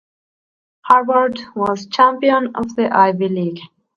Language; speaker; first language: English; non-native, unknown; Spanish